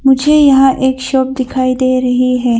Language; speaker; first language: Hindi; non-native, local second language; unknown